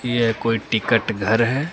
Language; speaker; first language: Hindi; native; Hindi